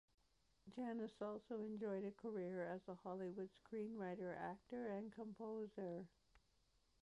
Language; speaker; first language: English; native; English